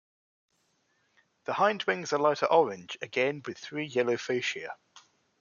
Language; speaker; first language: English; native; English